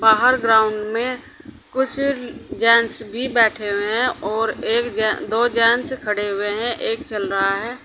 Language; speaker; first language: Hindi; native; Hindi